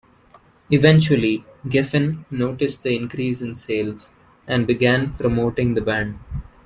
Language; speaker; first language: English; non-native, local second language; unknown